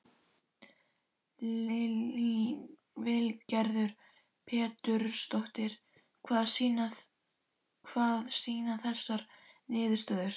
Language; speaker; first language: Icelandic; native; Icelandic